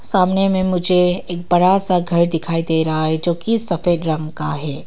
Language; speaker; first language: Hindi; non-native, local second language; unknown